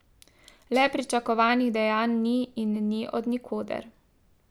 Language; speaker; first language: Slovenian; native; Slovenian